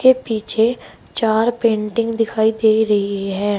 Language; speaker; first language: Hindi; native; Hindi